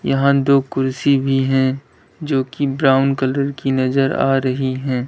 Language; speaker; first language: Hindi; native; Hindi